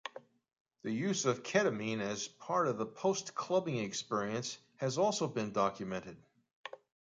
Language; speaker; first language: English; native; English